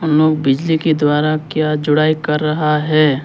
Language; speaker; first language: Hindi; non-native, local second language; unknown